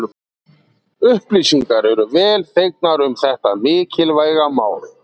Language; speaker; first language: Icelandic; native; Icelandic